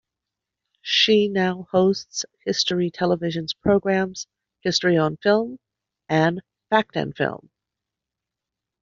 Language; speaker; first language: English; native; English